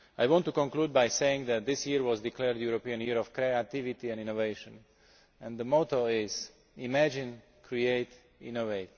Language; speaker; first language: English; non-native, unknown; Slovak